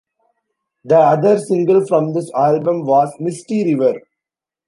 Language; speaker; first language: English; non-native, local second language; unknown